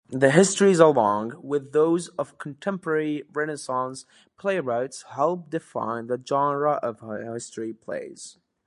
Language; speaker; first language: English; native; English